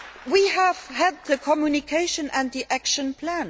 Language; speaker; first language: English; non-native, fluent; Luxembourgish